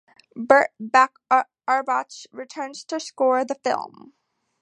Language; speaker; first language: English; native; English